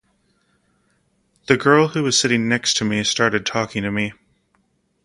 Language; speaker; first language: English; native; English